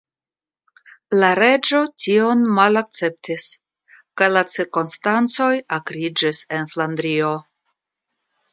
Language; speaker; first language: Esperanto; non-native, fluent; Russian